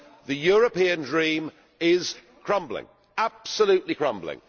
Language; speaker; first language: English; native; English